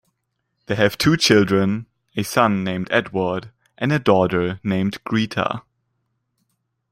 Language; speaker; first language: English; non-native, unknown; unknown